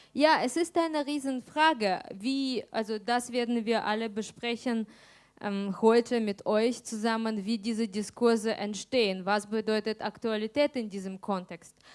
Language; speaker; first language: German; non-native, fluent; Ukrainian